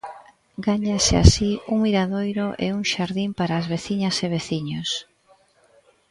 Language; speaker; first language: Galician; native; Galician